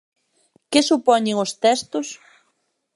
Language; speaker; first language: Galician; native; Galician